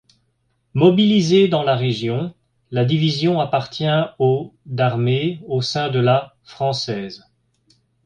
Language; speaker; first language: French; native; French